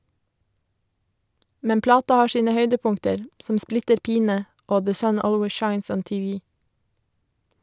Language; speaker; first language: Norwegian; native; Norwegian